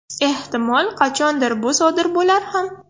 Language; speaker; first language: Uzbek; non-native, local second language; Russian